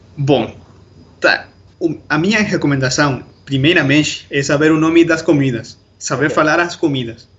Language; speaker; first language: Portuguese; non-native, fluent; Spanish